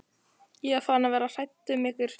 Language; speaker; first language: Icelandic; native; Icelandic